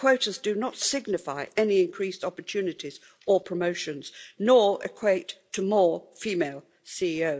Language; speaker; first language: English; native; English